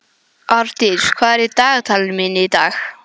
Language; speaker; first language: Icelandic; non-native, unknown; English